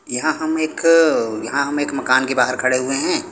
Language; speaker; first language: Hindi; non-native, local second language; Punjabi